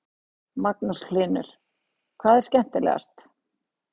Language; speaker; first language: Icelandic; native; Icelandic